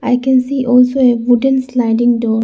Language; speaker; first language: English; non-native, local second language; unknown